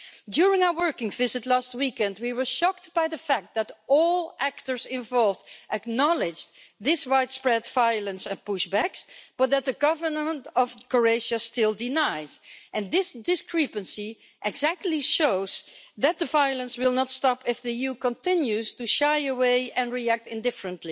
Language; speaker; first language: English; non-native, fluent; Dutch